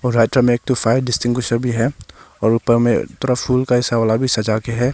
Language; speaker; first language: Hindi; non-native, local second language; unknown